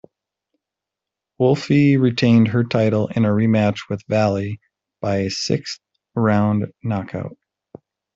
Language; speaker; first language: English; native; English